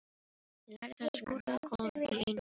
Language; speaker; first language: Icelandic; non-native, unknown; Filipino